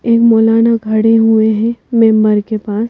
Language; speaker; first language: Hindi; native; Hindi